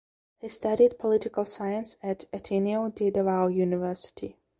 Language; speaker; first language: English; non-native, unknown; Belarusian